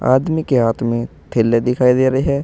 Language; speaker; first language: Hindi; native; Hindi